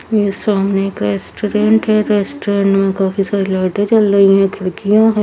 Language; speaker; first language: Hindi; native; Hindi